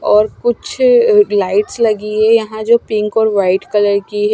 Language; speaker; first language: Hindi; non-native, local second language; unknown